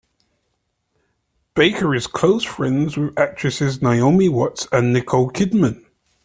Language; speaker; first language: English; native; English